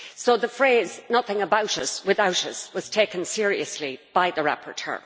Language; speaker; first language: English; native; English